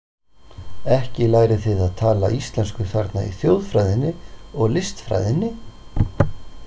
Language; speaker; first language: Icelandic; native; Icelandic